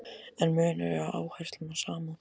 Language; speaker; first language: Icelandic; native; Icelandic